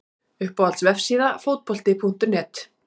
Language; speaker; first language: Icelandic; native; Icelandic